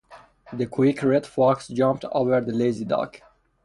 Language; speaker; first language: English; non-native, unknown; Persian